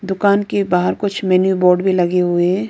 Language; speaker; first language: Hindi; non-native, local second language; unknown